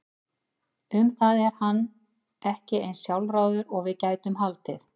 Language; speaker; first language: Icelandic; native; Icelandic